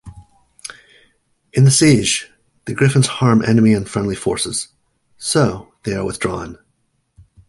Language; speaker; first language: English; native; English